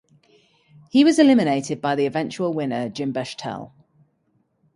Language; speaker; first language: English; native; English